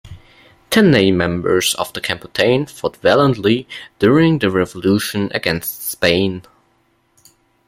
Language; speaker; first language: English; non-native, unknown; German